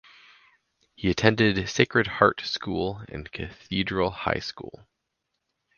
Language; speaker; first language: English; native; English